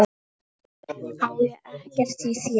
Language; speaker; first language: Icelandic; non-native, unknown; Polish